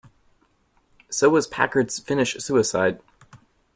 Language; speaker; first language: English; native; English